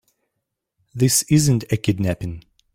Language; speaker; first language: English; native; English